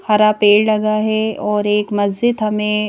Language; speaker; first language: Hindi; native; Hindi